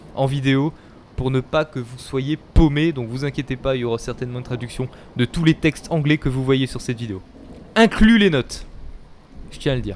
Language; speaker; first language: French; native; French